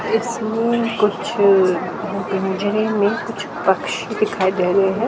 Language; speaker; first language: Hindi; native; Hindi